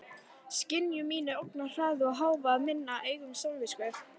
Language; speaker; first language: Icelandic; native; Icelandic